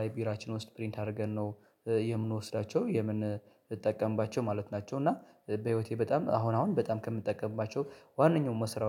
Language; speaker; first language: Amharic; native; Amharic